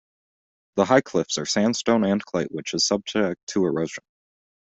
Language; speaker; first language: English; native; English